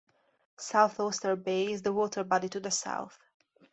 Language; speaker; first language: English; native; English